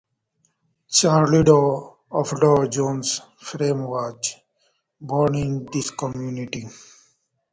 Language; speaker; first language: English; non-native, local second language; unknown